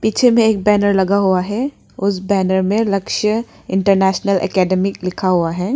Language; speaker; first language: Hindi; early bilingual, other home language; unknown